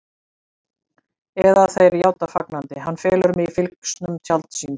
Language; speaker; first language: Icelandic; native; Icelandic